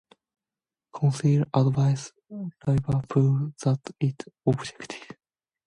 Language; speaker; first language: English; non-native, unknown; Korean